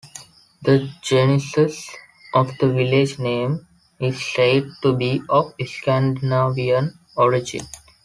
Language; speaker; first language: English; non-native, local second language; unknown